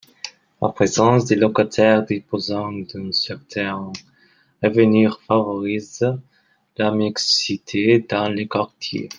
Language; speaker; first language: French; non-native, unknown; Catalan